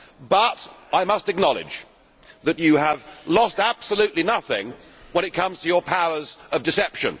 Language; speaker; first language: English; native; English